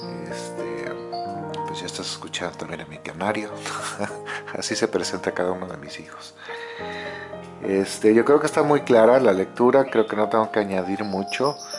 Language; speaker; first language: Spanish; native; Spanish